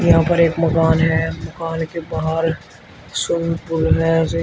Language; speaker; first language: Hindi; native; Hindi